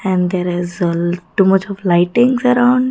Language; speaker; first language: English; non-native, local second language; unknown